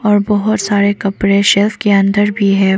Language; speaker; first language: Hindi; non-native, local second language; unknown